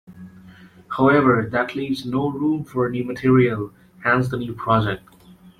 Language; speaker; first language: English; non-native, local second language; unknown